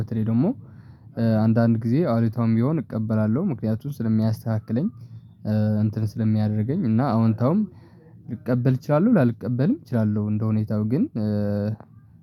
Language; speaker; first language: Amharic; non-native, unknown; Tigrinya